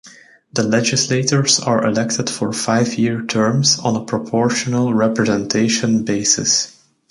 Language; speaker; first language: English; native; English